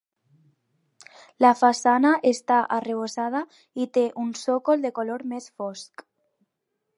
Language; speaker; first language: Catalan; non-native, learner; Spanish